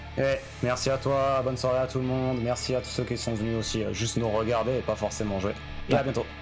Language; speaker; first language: French; native; French